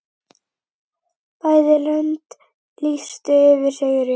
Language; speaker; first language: Icelandic; native; Icelandic